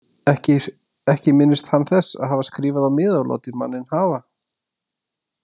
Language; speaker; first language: Icelandic; native; Icelandic